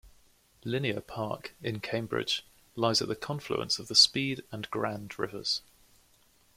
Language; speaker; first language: English; native; English